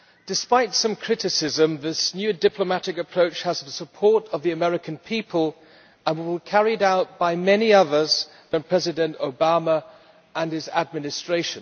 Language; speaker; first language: English; non-native, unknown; German